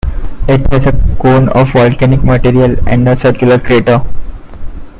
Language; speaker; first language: English; non-native, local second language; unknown